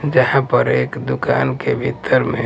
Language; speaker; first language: Hindi; non-native, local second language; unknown